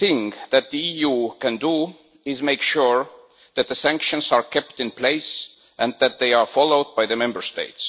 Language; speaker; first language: English; non-native, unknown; Estonian